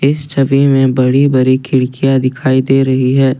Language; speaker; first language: Hindi; non-native, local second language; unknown